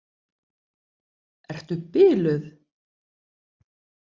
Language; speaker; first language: Icelandic; native; Icelandic